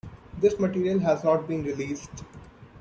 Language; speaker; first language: English; non-native, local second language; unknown